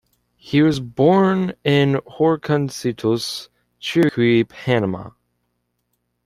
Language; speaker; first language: English; native; English